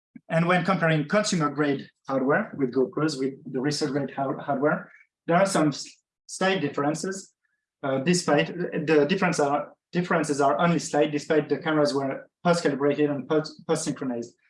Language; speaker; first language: English; non-native, fluent; French